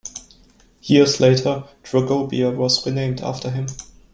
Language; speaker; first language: English; non-native, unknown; German